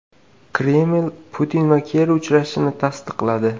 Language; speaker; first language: Uzbek; native; Uzbek